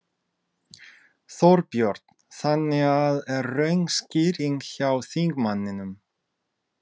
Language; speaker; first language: Icelandic; non-native, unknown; Russian